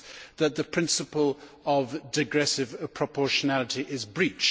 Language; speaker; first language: English; native; English